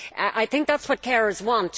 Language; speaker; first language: English; native; English